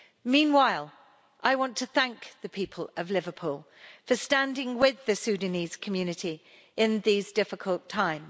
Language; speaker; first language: English; native; English